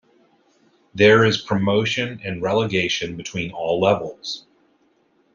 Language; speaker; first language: English; native; English